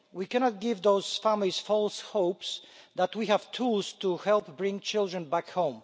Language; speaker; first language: English; non-native, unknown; Polish